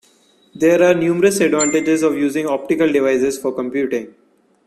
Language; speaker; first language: English; non-native, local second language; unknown